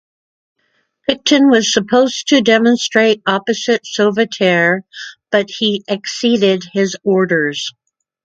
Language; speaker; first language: English; native; English